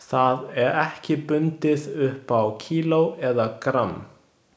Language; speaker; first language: Icelandic; non-native, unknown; Chinese